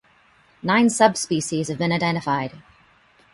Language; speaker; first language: English; native; English